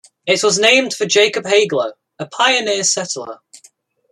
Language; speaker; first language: English; native; English